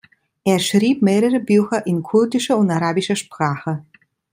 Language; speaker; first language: German; non-native, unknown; Italian